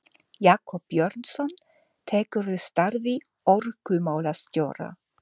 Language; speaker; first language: Icelandic; non-native, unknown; German